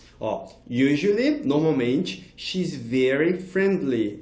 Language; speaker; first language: English; non-native, fluent; Portuguese